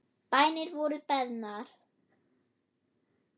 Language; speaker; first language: Icelandic; non-native, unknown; German